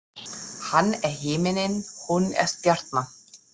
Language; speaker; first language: Icelandic; non-native, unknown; German